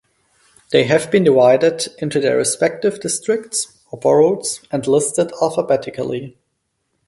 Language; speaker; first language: English; non-native, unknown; German